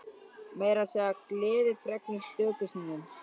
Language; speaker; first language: Icelandic; native; Icelandic